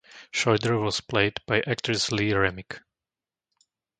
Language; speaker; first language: English; non-native, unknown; Slovak